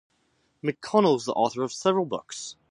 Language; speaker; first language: English; native; English